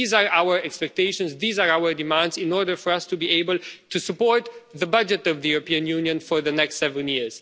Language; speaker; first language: English; non-native, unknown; Romanian